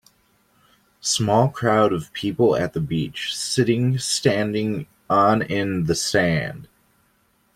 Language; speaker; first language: English; native; English